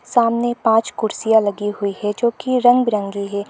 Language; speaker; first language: Hindi; non-native, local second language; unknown